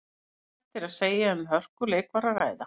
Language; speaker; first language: Icelandic; native; Icelandic